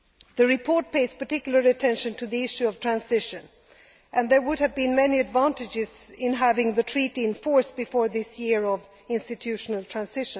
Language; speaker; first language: English; non-native, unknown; Swedish